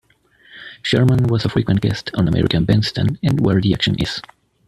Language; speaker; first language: English; native; English